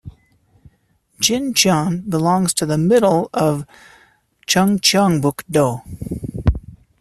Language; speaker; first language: English; native; English